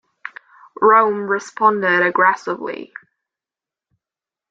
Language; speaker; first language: English; non-native, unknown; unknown